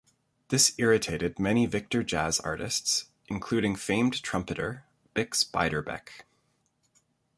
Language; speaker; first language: English; native; English